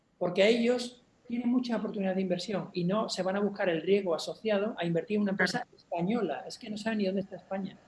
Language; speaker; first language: Spanish; native; Spanish